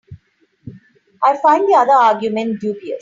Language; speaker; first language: English; non-native, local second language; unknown